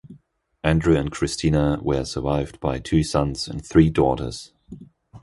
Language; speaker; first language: English; non-native, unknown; German